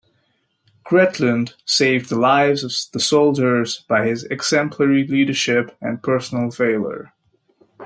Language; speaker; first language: English; native; English